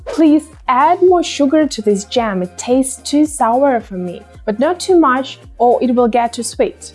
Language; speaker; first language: English; non-native, fluent; Russian